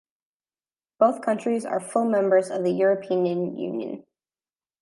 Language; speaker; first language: English; native; English